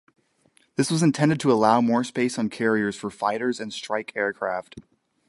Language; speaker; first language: English; native; English